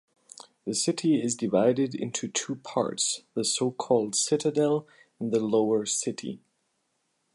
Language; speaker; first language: English; non-native, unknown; German